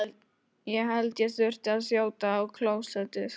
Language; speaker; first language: Icelandic; non-native, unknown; Polish